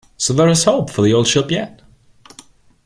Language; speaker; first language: English; non-native, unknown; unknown